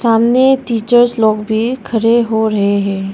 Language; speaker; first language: Hindi; non-native, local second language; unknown